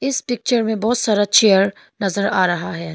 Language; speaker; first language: Hindi; non-native, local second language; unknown